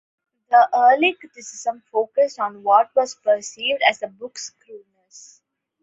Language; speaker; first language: English; non-native, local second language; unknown